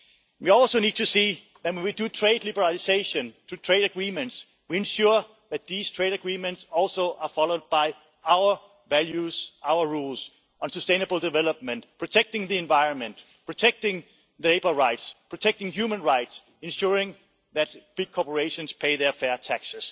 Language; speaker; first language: English; non-native, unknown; Danish